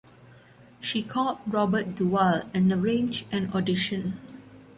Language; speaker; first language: English; non-native, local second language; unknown